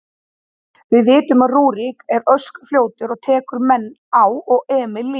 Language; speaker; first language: Icelandic; native; Icelandic